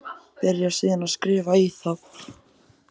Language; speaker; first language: Icelandic; native; Icelandic